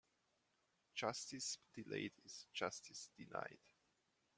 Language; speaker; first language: English; non-native, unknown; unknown